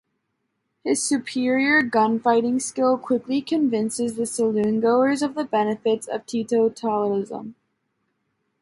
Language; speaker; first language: English; native; English